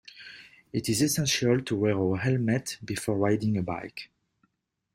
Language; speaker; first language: English; non-native, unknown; French